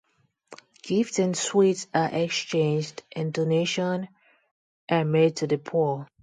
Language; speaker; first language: English; non-native, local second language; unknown